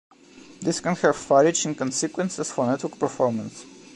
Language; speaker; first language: English; non-native, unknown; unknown